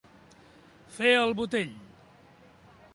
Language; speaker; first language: Catalan; non-native, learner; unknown